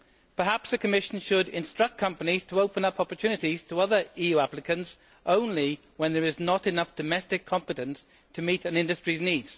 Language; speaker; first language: English; native; English